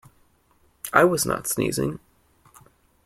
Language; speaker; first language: English; native; English